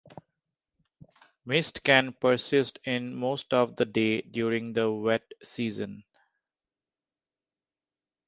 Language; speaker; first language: English; non-native, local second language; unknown